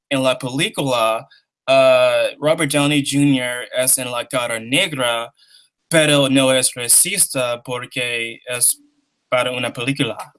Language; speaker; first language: Spanish; non-native, learner; English